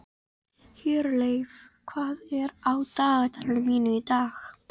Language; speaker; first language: Icelandic; native; Icelandic